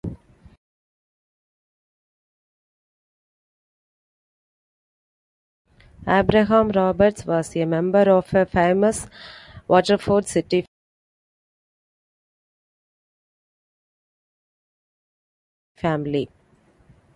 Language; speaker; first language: English; non-native, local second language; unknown